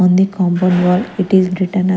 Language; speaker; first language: English; non-native, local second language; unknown